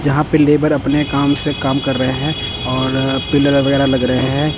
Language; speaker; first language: Hindi; non-native, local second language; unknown